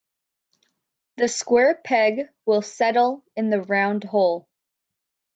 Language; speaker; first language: English; native; English